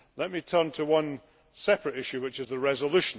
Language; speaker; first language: English; native; English